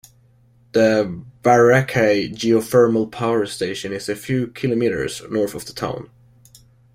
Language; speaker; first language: English; non-native, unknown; Swedish